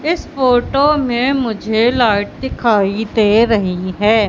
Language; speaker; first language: Hindi; native; Hindi